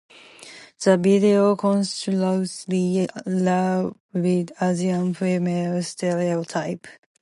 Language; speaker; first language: English; non-native, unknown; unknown